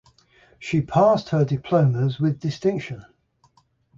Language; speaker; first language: English; native; English